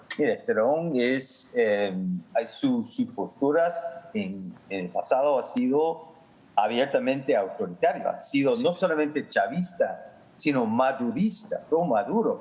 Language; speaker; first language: Spanish; non-native, fluent; English